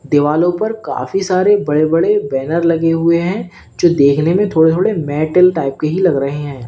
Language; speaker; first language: Hindi; native; Hindi